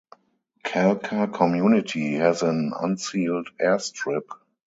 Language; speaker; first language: English; non-native, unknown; German